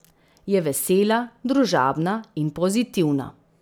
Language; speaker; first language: Slovenian; native; Slovenian